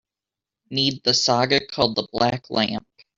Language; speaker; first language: English; native; English